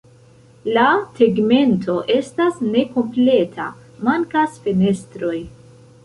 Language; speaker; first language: Esperanto; non-native, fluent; Central Kurdish